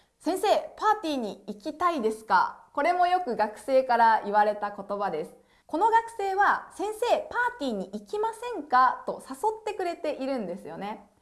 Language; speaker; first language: Japanese; native; Japanese